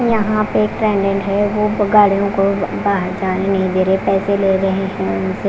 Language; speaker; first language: Hindi; non-native, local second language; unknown